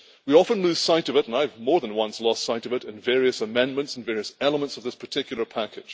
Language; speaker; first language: English; native; English